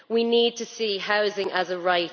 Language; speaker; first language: English; native; English